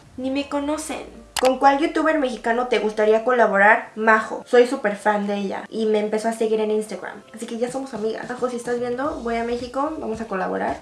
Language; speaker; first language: Spanish; early bilingual, other home language; Korean